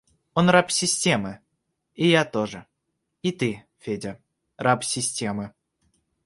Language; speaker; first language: Russian; native; Russian